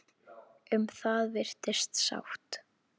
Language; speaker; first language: Icelandic; native; Icelandic